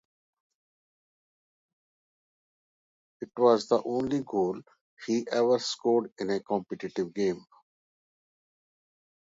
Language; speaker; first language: English; non-native, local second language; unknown